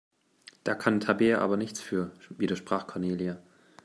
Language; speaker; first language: German; native; German